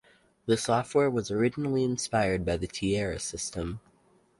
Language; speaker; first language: English; native; English